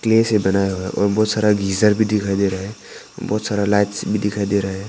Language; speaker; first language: Hindi; non-native, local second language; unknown